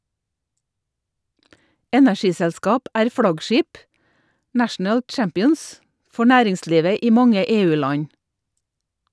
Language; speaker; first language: Norwegian; native; Norwegian